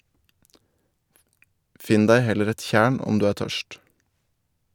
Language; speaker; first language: Norwegian; native; Norwegian